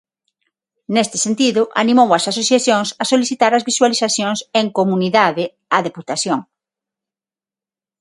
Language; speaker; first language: Galician; non-native, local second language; Spanish